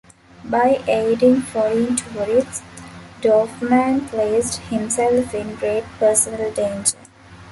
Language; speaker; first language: English; non-native, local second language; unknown